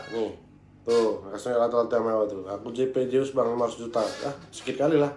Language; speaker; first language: Indonesian; native; Indonesian